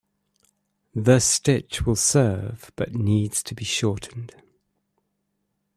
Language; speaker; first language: English; native; English